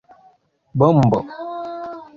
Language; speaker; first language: Esperanto; non-native, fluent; Kinyarwanda